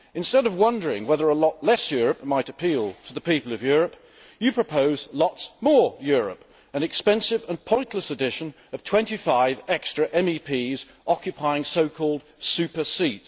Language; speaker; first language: English; native; English